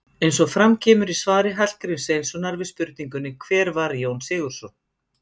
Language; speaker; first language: Icelandic; native; Icelandic